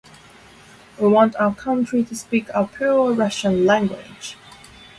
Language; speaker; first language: English; non-native, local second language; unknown